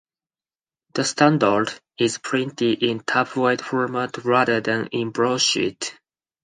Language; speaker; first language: English; non-native, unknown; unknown